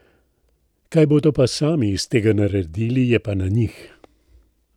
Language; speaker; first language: Slovenian; native; Slovenian